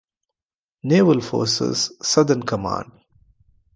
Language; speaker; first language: English; non-native, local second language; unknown